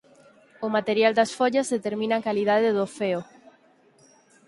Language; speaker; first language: Galician; native; Galician